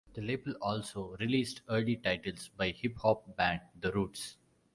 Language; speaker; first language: English; non-native, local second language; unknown